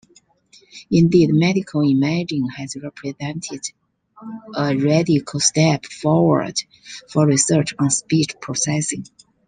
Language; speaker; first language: English; non-native, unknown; Chinese